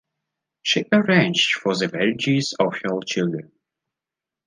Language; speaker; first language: English; non-native, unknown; Belarusian